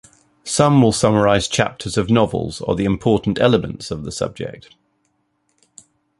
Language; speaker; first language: English; native; English